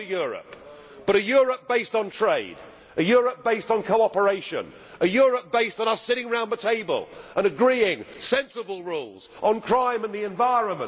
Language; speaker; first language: English; native; English